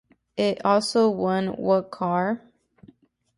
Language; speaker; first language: English; native; English